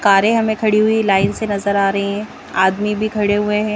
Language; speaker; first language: Hindi; native; Hindi